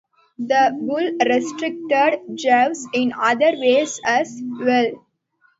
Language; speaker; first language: English; non-native, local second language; Tamil